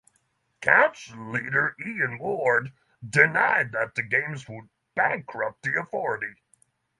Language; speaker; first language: English; non-native, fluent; Norwegian